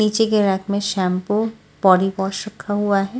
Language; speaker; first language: Hindi; non-native, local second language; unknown